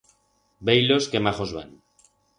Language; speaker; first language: Aragonese; non-native, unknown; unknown